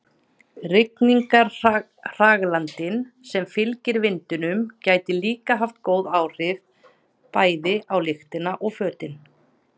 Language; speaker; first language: Icelandic; native; Icelandic